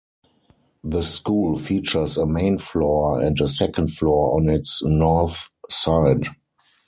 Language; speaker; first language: English; non-native, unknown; German